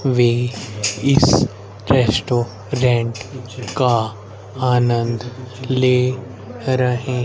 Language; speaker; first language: Hindi; native; Hindi